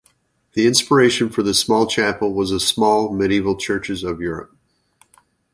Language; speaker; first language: English; native; English